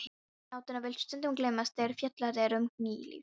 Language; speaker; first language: Icelandic; non-native, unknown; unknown